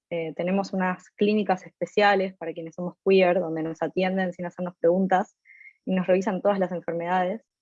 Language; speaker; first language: Spanish; native; Spanish